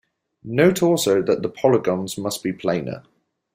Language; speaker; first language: English; native; English